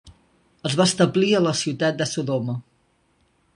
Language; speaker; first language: Catalan; native; Catalan